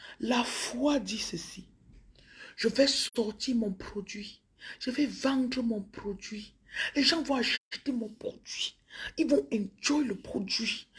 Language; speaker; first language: French; non-native, local second language; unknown